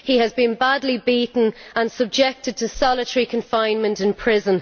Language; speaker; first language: English; native; English